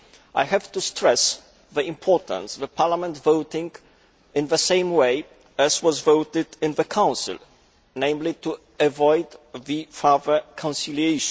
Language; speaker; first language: English; non-native, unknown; Polish